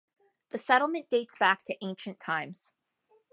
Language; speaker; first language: English; native; English